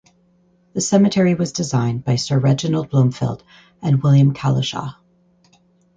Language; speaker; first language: English; native; English